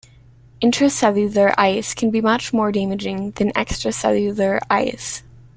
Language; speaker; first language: English; native; English